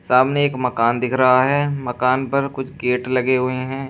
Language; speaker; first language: Hindi; native; Hindi